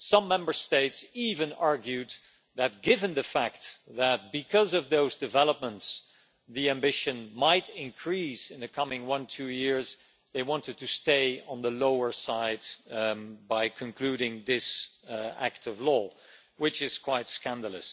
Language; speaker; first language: English; non-native, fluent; Dutch